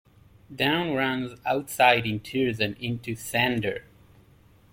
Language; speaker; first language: English; native; English